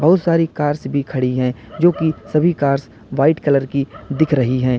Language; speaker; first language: Hindi; native; Hindi